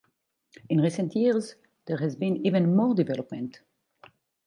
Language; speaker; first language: English; non-native, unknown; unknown